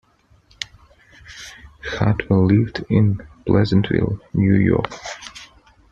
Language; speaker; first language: English; non-native, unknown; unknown